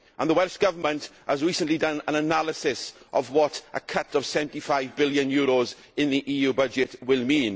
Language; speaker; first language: English; native; English